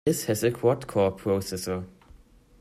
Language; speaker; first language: English; non-native, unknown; German